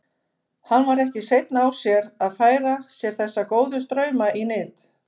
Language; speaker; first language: Icelandic; native; Icelandic